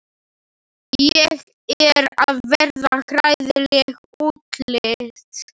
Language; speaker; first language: Icelandic; non-native, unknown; Slovak